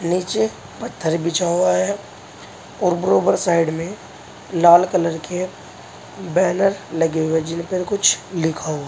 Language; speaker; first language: Hindi; native; Hindi